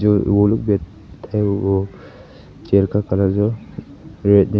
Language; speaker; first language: Hindi; early bilingual, other home language; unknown